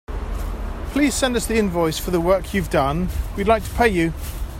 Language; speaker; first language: English; native; English